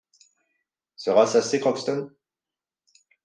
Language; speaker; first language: French; native; French